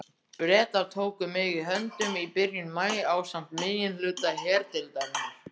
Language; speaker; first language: Icelandic; native; Icelandic